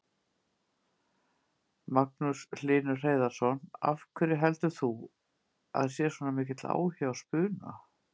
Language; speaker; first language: Icelandic; native; Icelandic